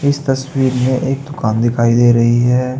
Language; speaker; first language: Hindi; native; Hindi